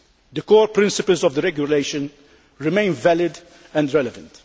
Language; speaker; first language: English; non-native, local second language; Maltese